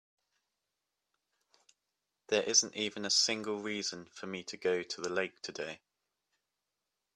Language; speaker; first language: English; native; English